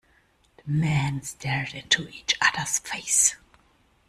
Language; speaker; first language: English; non-native, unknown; German